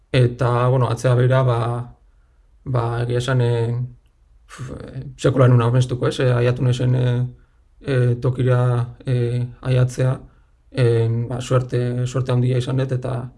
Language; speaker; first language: Basque; native; Basque